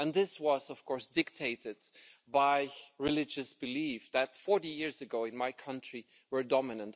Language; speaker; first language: English; non-native, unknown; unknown